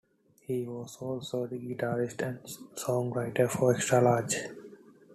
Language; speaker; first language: English; non-native, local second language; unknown